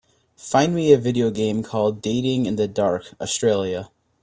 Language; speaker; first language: English; native; English